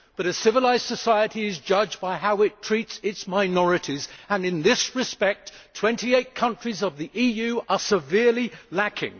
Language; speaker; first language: English; native; English